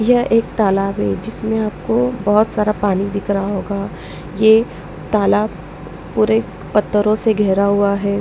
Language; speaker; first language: Hindi; non-native, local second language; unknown